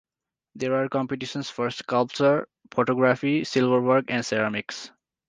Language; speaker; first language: English; non-native, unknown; Nepali